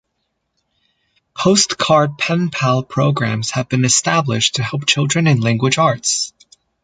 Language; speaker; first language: English; native; English